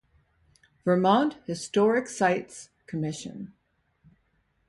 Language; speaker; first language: English; native; English